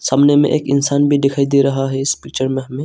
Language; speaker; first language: Hindi; non-native, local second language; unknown